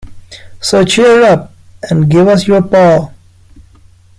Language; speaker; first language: English; non-native, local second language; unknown